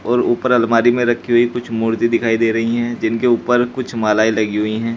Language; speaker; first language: Hindi; native; Hindi